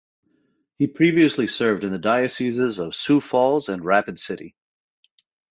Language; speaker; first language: English; native; English